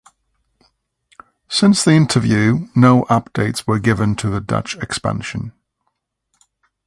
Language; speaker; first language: English; native; English